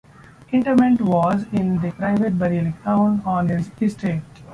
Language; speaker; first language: English; non-native, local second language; Marathi